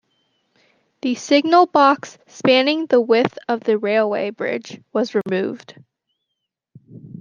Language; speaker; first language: English; native; English